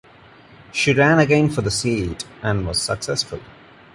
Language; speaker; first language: English; non-native, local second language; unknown